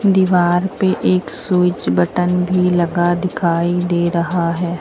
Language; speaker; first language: Hindi; native; Hindi